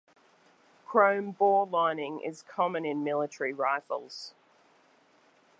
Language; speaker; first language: English; native; English